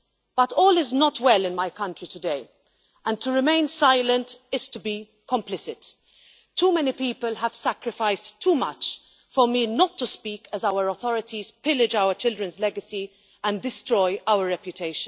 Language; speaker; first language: English; non-native, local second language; Maltese